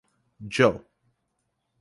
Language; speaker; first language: English; native; English